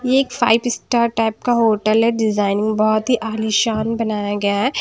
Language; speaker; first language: Hindi; non-native, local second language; Punjabi